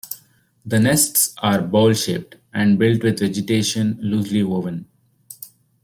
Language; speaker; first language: English; non-native, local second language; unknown